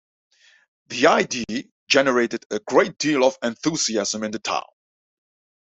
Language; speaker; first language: English; non-native, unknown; Dutch